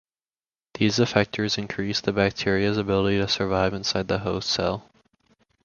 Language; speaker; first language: English; native; English